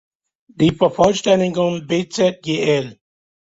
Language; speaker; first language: German; non-native, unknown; English